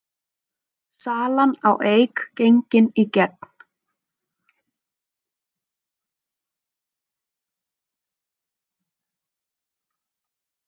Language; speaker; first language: Icelandic; native; Icelandic